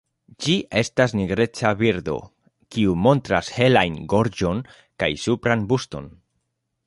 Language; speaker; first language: Esperanto; non-native, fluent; Spanish